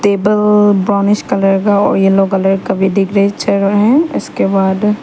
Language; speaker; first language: Hindi; non-native, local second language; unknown